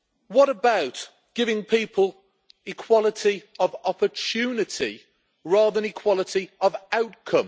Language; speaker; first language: English; native; English